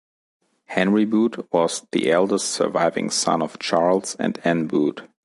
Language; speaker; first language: English; non-native, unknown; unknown